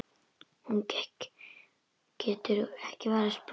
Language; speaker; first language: Icelandic; native; Icelandic